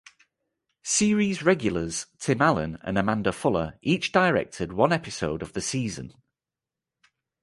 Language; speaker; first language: English; native; English